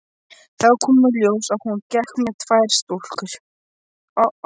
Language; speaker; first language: Icelandic; non-native, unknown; Polish